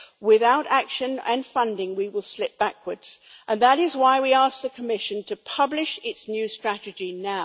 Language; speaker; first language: English; native; English